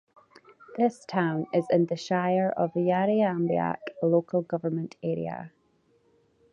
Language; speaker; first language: English; native; English